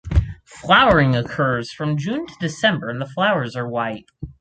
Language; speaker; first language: English; native; English